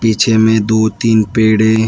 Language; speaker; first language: Hindi; native; Hindi